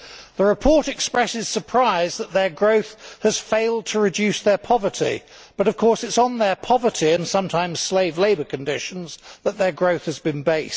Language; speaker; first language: English; native; English